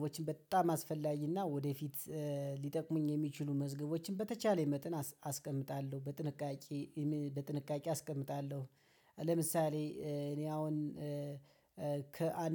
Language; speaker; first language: Amharic; native; Amharic